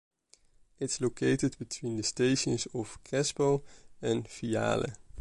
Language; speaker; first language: English; non-native, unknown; Dutch